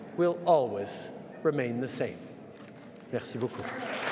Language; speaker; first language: English; early bilingual, other home language; French